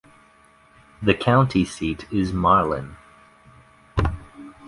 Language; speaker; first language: English; native; English